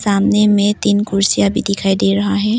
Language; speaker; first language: Hindi; non-native, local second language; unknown